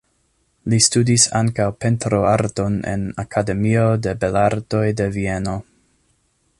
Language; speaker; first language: Esperanto; non-native, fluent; English